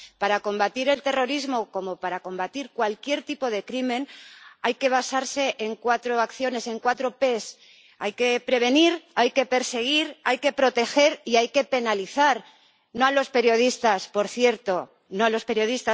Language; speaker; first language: Spanish; native; Spanish